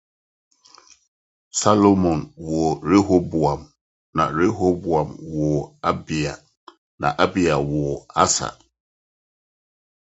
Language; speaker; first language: English; non-native, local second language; Akan